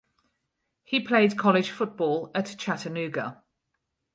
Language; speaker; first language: English; native; English